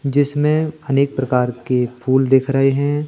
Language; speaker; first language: Hindi; native; Hindi